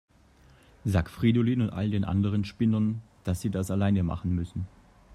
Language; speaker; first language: German; native; German